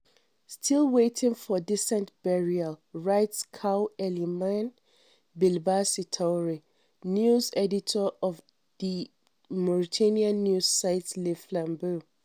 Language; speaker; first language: English; non-native, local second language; Hausa